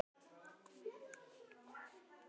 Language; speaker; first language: Icelandic; non-native, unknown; Polish